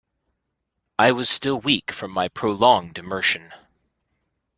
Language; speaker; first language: English; native; English